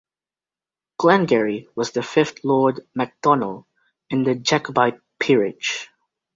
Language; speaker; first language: English; native; English